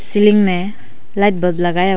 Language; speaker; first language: Hindi; non-native, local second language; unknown